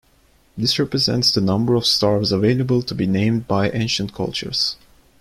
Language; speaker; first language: English; non-native, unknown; Turkish